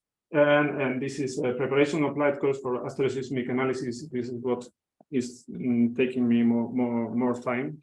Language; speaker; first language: English; non-native, fluent; Spanish